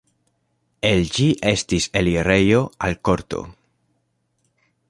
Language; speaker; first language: Esperanto; non-native, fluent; Spanish